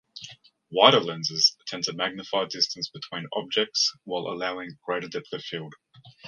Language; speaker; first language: English; native; English